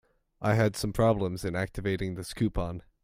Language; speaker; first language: English; native; English